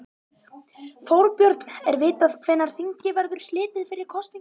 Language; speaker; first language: Icelandic; native; Icelandic